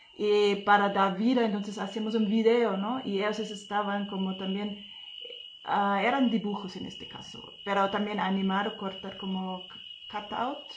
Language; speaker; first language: Spanish; non-native, fluent; German